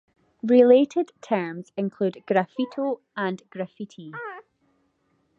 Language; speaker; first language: English; native; English